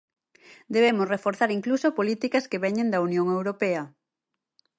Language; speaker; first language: Galician; native; Galician